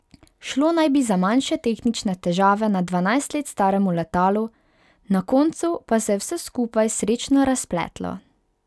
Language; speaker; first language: Slovenian; non-native, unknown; Hungarian